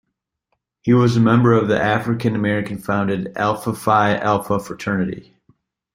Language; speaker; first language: English; native; English